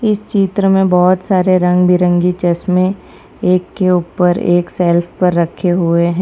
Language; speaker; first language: Hindi; non-native, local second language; Gujarati